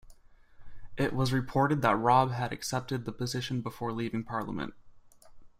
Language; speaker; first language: English; native; English